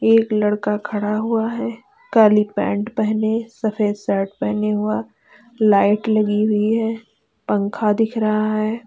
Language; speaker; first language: Hindi; native; Hindi